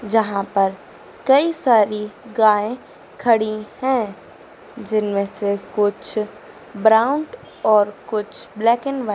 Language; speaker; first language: Hindi; native; Hindi